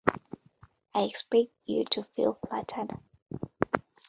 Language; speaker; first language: English; non-native, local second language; Ganda